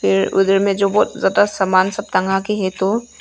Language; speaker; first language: Hindi; non-native, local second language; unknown